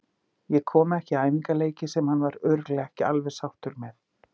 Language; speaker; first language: Icelandic; native; Icelandic